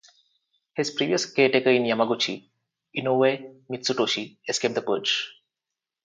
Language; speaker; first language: English; non-native, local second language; Telugu